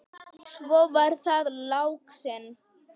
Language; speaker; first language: Icelandic; non-native, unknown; Polish